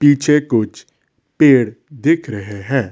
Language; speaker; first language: Hindi; non-native, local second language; Assamese